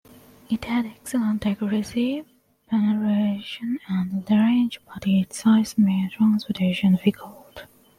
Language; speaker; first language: English; non-native, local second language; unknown